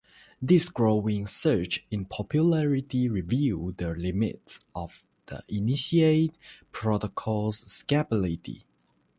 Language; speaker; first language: English; non-native, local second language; Chinese